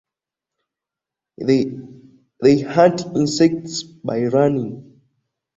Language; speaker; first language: English; non-native, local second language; Ganda